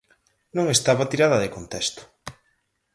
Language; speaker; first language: Galician; native; Galician